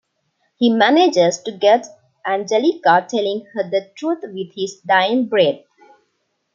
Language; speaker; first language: English; non-native, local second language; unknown